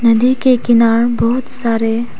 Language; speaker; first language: Hindi; non-native, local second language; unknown